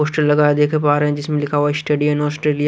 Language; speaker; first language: Hindi; non-native, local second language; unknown